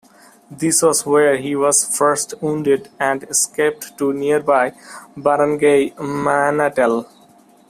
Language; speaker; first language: English; non-native, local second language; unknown